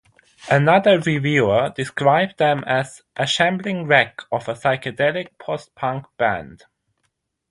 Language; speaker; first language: English; non-native, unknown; German